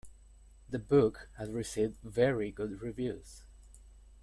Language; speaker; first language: English; non-native, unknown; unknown